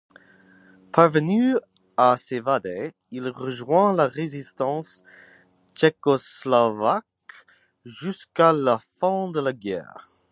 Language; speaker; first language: French; non-native, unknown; English